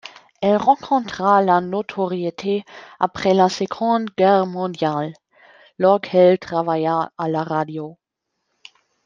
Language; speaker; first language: French; non-native, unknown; German